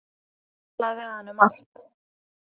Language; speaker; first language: Icelandic; non-native, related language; Norwegian